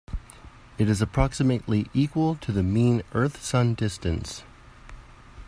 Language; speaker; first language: English; native; English